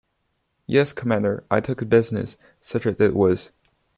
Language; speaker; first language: English; non-native, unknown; Chinese